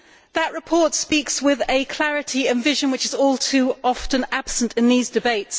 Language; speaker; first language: English; native; English